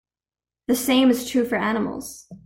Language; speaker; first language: English; native; English